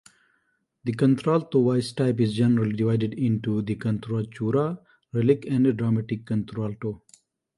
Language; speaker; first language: English; non-native, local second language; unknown